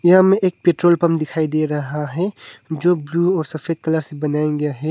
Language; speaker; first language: Hindi; early bilingual, other home language; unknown